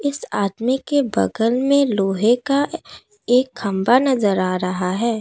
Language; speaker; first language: Hindi; non-native, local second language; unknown